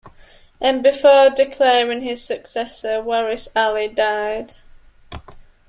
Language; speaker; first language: English; native; English